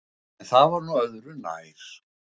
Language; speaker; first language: Icelandic; non-native, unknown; Russian